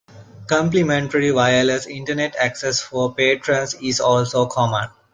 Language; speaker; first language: English; non-native, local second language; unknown